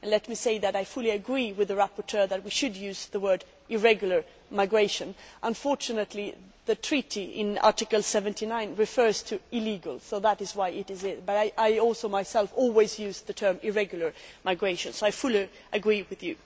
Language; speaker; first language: English; non-native, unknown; Swedish